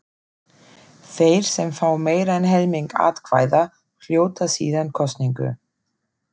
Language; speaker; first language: Icelandic; non-native, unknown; German